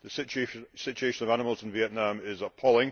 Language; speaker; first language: English; native; English